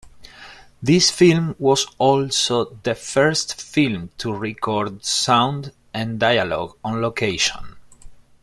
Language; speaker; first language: English; non-native, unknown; Spanish